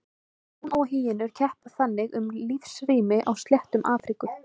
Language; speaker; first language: Icelandic; native; Icelandic